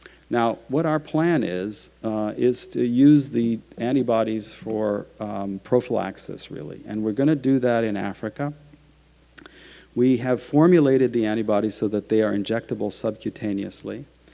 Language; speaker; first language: English; native; English